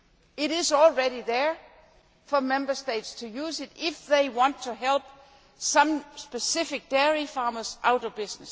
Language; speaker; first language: English; non-native, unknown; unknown